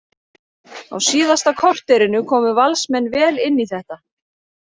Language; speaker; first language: Icelandic; native; Icelandic